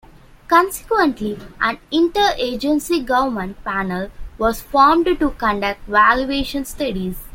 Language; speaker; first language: English; non-native, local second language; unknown